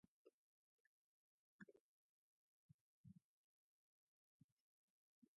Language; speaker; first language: English; non-native, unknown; Mongolian